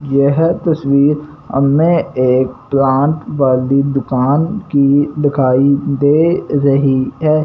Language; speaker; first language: Hindi; non-native, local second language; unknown